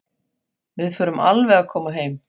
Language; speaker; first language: Icelandic; non-native, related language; Faroese